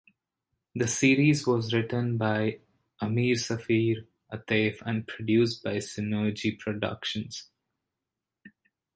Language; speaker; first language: English; non-native, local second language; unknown